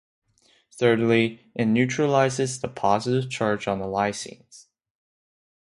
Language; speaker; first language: English; non-native, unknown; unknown